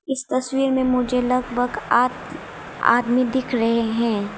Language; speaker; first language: Hindi; non-native, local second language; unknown